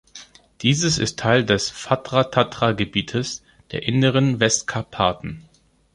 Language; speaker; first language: German; non-native, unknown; Greek